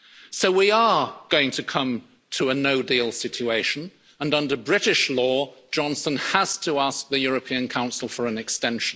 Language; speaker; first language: English; native; English